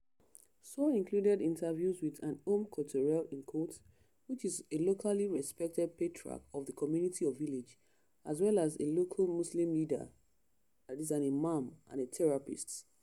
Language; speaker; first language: English; non-native, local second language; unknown